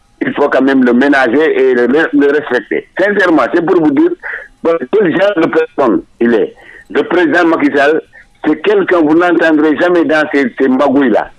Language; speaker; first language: French; non-native, local second language; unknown